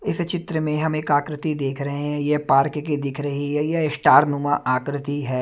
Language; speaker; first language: Hindi; non-native, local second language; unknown